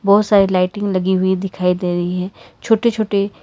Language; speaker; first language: Hindi; non-native, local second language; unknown